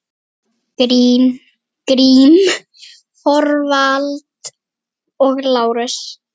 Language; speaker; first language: Icelandic; native; Icelandic